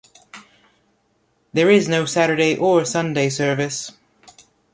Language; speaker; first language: English; native; English